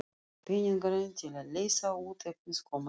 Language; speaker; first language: Icelandic; non-native, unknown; Russian